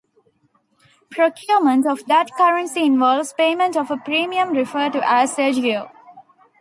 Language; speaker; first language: English; non-native, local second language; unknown